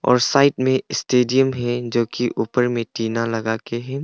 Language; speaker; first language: Hindi; early bilingual, other home language; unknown